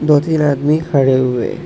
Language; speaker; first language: Hindi; non-native, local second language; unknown